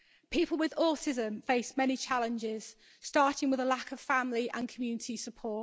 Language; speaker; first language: English; native; English